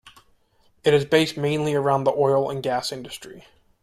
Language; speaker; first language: English; native; English